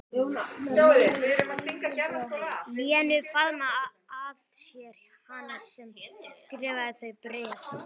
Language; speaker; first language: Icelandic; native; Icelandic